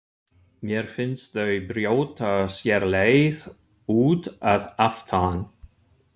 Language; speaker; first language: Icelandic; non-native, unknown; German